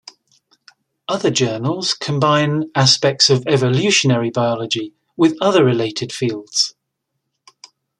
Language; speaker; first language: English; native; English